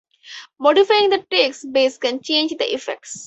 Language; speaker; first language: English; native; English